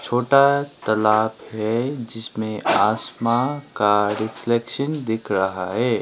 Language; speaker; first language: Hindi; non-native, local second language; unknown